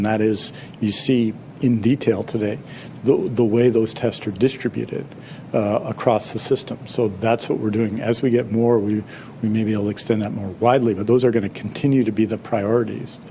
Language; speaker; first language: English; native; English